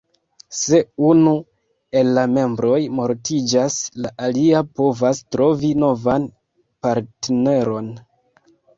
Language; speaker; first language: Esperanto; non-native, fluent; Kinyarwanda